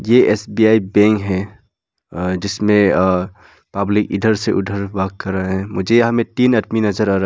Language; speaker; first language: Hindi; non-native, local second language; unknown